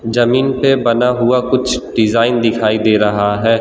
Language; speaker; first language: Hindi; non-native, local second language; Gujarati